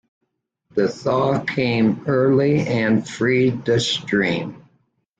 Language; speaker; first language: English; native; English